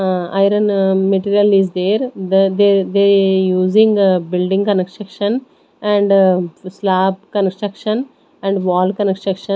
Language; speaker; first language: English; non-native, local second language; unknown